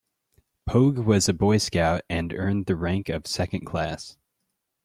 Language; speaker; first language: English; native; English